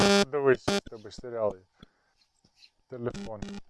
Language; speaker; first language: Ukrainian; native; Ukrainian